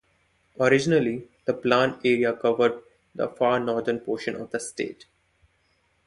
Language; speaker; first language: English; non-native, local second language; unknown